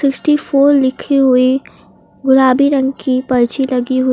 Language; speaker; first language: Hindi; native; Hindi